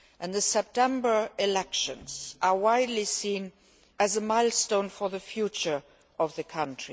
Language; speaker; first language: English; non-native, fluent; Luxembourgish